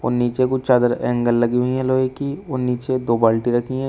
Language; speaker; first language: Hindi; native; Hindi